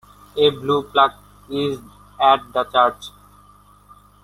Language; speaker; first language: English; non-native, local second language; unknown